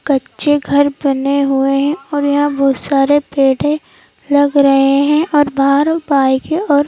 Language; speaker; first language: Hindi; native; Hindi